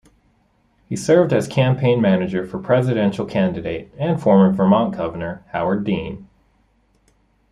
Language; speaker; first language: English; native; English